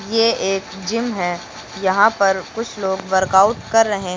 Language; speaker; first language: Hindi; native; Hindi